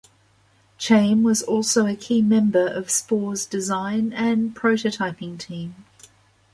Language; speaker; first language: English; native; English